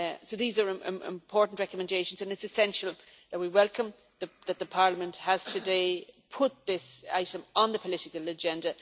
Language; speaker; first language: English; native; English